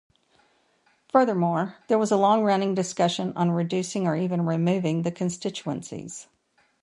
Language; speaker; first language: English; native; English